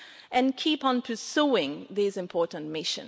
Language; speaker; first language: English; non-native, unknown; Italian